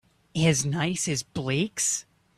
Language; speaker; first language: English; native; English